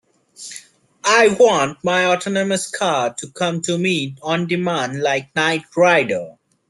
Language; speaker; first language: English; non-native, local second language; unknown